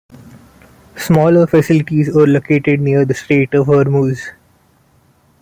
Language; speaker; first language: English; non-native, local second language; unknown